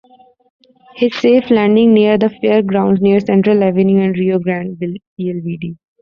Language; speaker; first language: English; non-native, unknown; Urdu